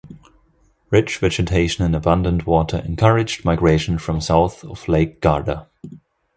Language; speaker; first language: English; non-native, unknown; German